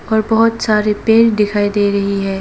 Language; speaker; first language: Hindi; early bilingual, other home language; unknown